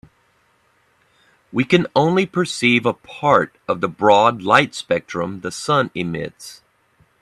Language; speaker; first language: English; native; English